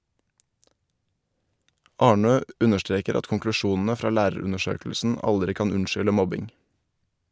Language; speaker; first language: Norwegian; native; Norwegian